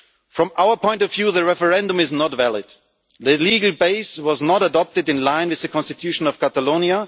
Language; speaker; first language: English; non-native, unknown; German